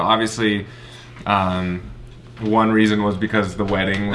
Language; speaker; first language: English; native; English